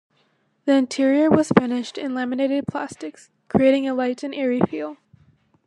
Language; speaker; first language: English; native; English